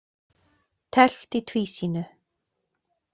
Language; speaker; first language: Icelandic; native; Icelandic